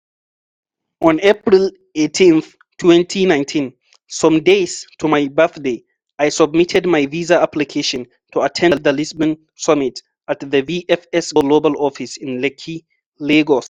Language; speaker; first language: English; non-native, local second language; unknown